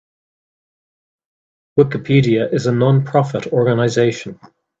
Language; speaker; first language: English; native; English